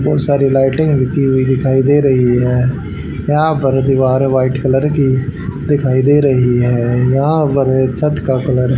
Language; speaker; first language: Hindi; native; Hindi